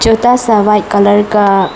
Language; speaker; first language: Hindi; non-native, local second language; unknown